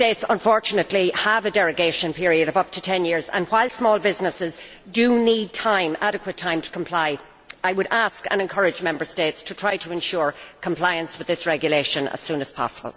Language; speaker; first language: English; native; English